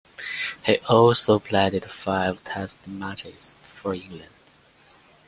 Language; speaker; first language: English; non-native, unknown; Chinese